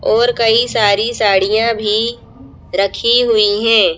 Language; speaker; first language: Hindi; native; Hindi